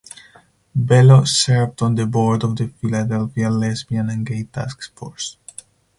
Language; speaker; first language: English; non-native, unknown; Spanish